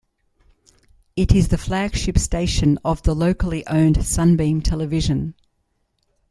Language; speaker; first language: English; native; English